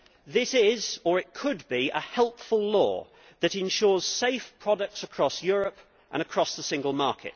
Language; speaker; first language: English; native; English